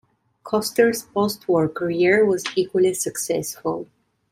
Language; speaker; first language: English; non-native, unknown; Italian